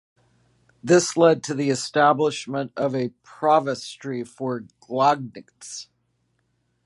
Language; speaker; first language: English; native; English